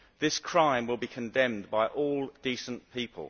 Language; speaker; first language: English; native; English